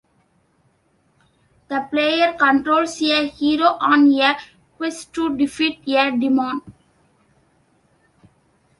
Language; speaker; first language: English; non-native, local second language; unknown